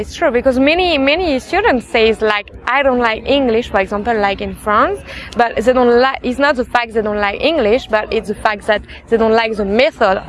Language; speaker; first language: English; non-native, fluent; French